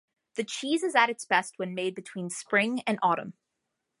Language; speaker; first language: English; native; English